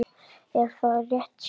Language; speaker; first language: Icelandic; native; Icelandic